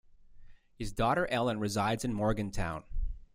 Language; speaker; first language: English; native; English